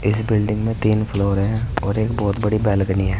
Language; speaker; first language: Hindi; native; Hindi